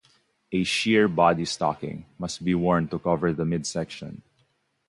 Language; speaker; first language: English; non-native, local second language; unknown